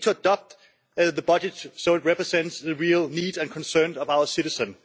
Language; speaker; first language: English; non-native, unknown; Danish